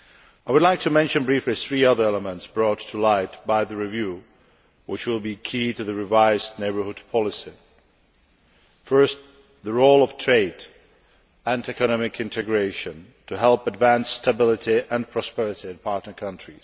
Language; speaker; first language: English; non-native, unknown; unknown